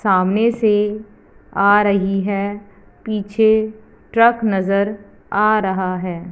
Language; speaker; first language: Hindi; non-native, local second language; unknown